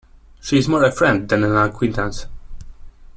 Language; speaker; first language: English; non-native, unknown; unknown